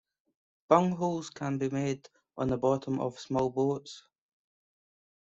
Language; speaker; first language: English; native; English